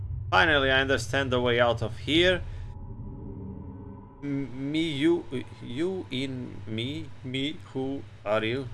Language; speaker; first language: English; non-native, learner; Portuguese